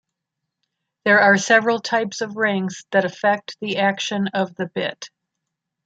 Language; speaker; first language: English; native; English